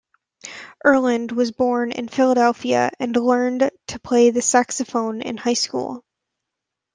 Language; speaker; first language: English; native; English